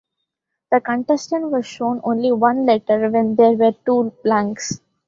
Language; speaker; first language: English; non-native, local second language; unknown